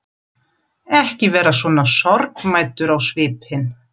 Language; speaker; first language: Icelandic; non-native, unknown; German